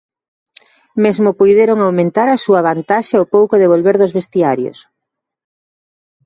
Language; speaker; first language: Galician; native; Galician